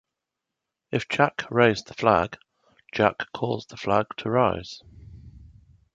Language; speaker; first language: English; native; English